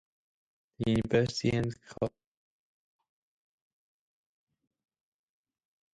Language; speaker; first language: English; non-native, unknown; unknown